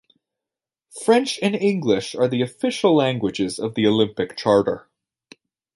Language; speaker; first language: English; native; English